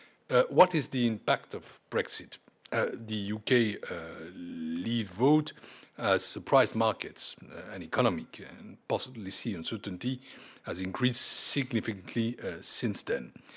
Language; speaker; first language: English; non-native, fluent; French